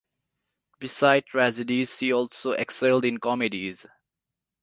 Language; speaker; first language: English; non-native, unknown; Nepali